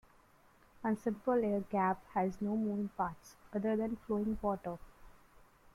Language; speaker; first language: English; non-native, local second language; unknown